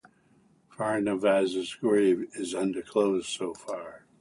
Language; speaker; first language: English; native; English